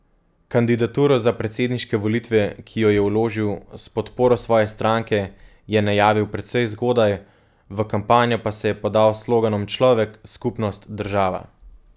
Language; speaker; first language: Slovenian; native; Slovenian